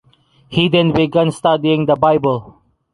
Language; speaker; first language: English; non-native, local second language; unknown